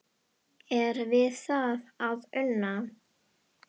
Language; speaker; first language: Icelandic; non-native, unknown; Indonesian